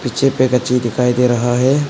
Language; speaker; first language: Hindi; non-native, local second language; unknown